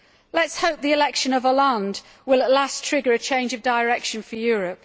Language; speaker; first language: English; native; English